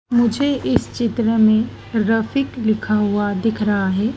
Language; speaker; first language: Hindi; native; Hindi